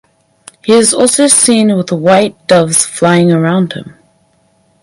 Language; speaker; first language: English; native; English